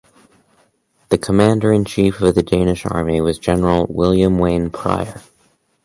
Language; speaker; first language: English; native; English